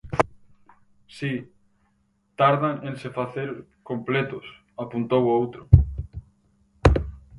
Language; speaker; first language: Galician; native; Galician